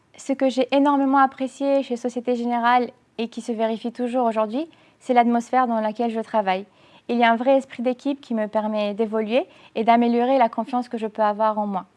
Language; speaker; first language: French; non-native, fluent; Romanian